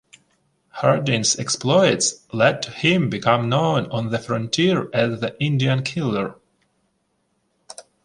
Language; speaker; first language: English; non-native, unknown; Ukrainian